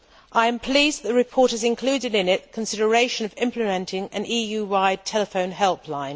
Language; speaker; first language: English; native; English